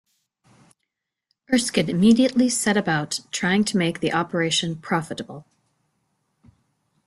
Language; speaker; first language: English; native; English